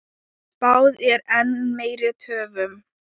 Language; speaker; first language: Icelandic; non-native, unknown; Thai